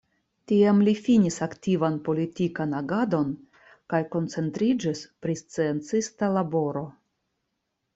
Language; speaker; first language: Esperanto; non-native, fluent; Russian